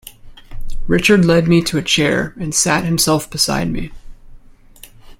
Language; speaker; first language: English; native; English